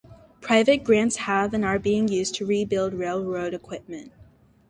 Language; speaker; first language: English; native; English